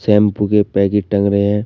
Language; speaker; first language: Hindi; native; Hindi